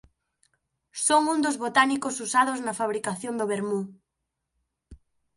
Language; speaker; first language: Galician; native; Galician